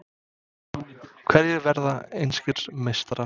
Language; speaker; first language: Icelandic; non-native, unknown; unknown